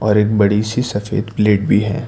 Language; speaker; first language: Hindi; non-native, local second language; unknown